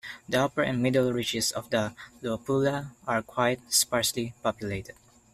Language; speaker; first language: English; non-native, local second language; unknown